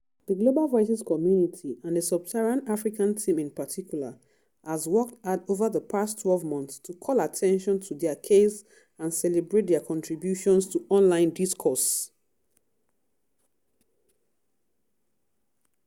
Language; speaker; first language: English; non-native, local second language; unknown